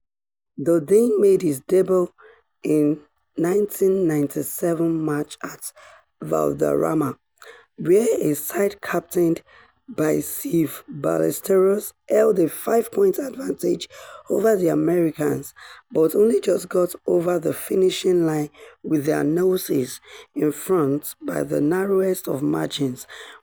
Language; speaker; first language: English; non-native, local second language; Yoruba